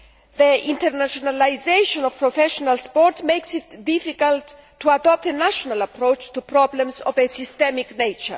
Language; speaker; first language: English; non-native, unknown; Greek